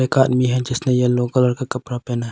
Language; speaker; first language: Hindi; non-native, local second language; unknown